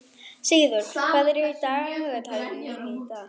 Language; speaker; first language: Icelandic; non-native, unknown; German